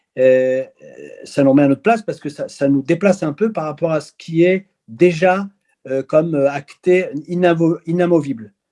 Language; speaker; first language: French; early bilingual, other home language; Arabic